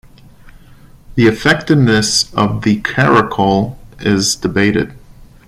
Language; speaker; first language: English; non-native, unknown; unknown